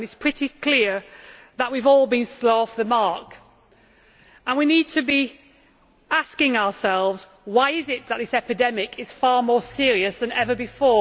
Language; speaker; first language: English; native; English